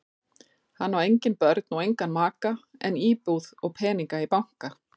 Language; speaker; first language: Icelandic; native; Icelandic